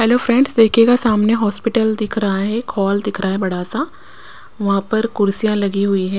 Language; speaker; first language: Hindi; non-native, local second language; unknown